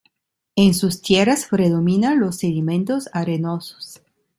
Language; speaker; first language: Spanish; non-native, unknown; Italian